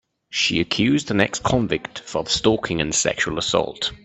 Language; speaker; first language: English; native; English